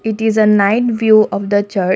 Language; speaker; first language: English; non-native, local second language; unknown